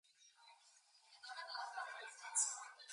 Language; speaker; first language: English; native; English